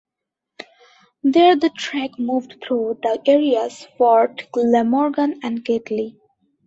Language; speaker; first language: English; non-native, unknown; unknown